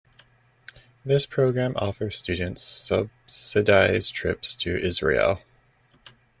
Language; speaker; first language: English; native; English